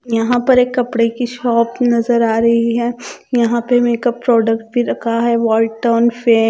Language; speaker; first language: Hindi; non-native, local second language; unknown